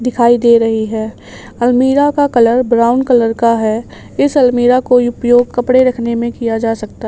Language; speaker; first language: Hindi; native; Hindi